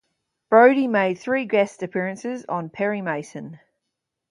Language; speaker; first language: English; native; English